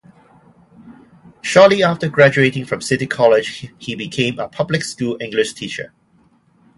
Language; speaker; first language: English; non-native, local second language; Cantonese